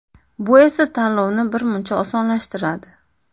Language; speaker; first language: Uzbek; native; Uzbek